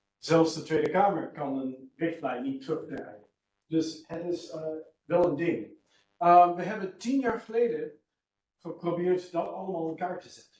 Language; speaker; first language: Dutch; non-native, fluent; English